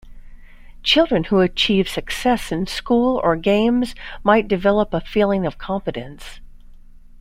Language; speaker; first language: English; native; English